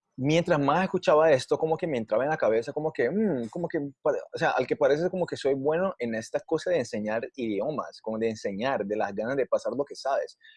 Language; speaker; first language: Spanish; non-native, fluent; Portuguese